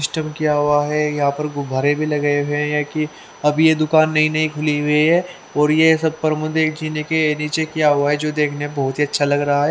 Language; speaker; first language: Hindi; native; Hindi